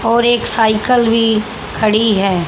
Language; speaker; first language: Hindi; native; Hindi